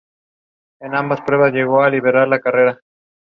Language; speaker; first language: English; non-native, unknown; Spanish